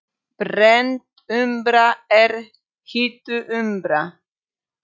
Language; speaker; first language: Icelandic; non-native, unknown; Polish